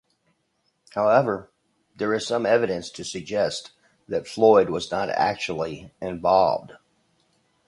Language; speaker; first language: English; native; English